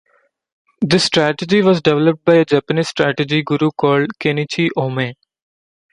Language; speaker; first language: English; non-native, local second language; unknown